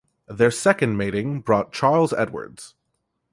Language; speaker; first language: English; native; English